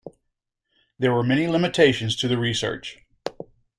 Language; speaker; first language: English; native; English